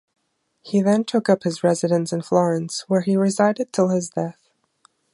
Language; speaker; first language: English; non-native, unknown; German